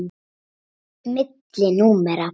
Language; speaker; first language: Icelandic; native; Icelandic